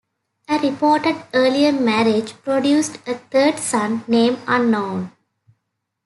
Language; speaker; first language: English; native; English